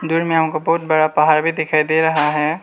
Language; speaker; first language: Hindi; non-native, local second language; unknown